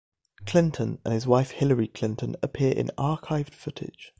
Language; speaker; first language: English; native; English